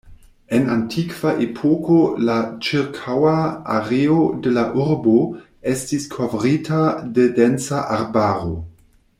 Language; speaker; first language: Esperanto; non-native, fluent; German